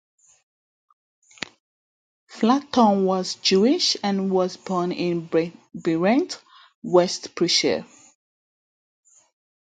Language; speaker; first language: English; native; English